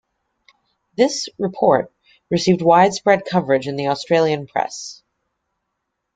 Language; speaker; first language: English; native; English